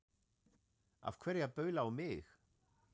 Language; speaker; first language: Icelandic; non-native, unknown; German